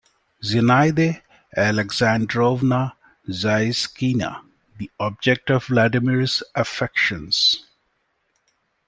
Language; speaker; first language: English; non-native, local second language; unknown